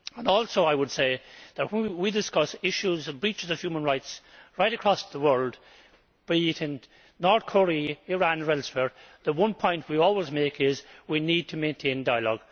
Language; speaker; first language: English; native; English